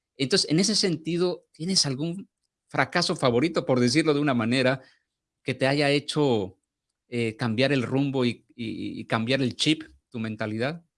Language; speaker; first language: Spanish; native; Spanish